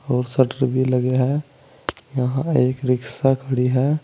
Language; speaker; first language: Hindi; native; Hindi